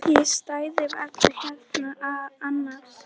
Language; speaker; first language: Icelandic; native; Icelandic